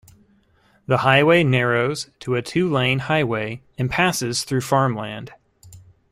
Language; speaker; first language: English; native; English